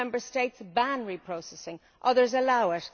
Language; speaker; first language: English; native; English